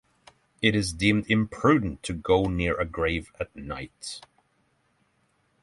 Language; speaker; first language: English; non-native, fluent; Norwegian